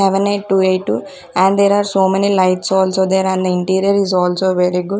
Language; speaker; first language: English; non-native, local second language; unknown